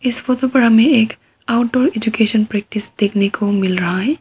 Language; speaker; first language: Hindi; non-native, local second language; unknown